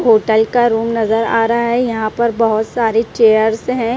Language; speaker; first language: Hindi; non-native, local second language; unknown